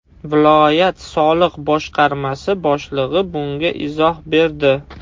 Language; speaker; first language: Uzbek; non-native, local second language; Russian